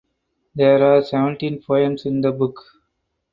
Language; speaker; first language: English; non-native, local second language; Tamil